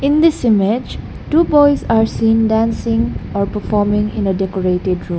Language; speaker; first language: English; non-native, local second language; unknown